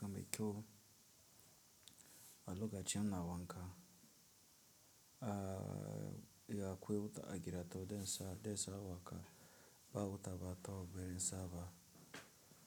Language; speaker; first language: Hausa; non-native, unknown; Tiv